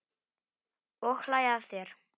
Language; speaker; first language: Icelandic; non-native, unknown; Polish